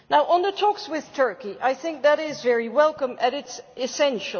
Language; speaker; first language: English; non-native, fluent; Dutch